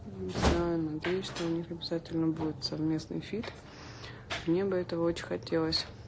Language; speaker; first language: Russian; native; Russian